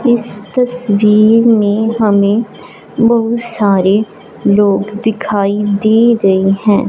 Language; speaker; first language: Hindi; non-native, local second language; Punjabi